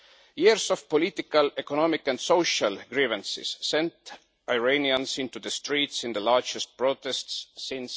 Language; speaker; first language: English; non-native, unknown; Estonian